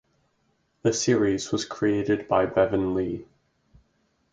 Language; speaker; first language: English; native; English